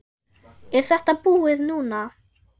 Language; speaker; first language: Icelandic; non-native, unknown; German